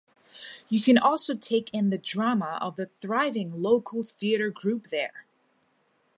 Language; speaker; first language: English; non-native, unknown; Thai